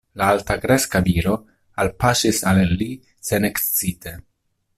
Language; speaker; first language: Esperanto; non-native, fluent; Italian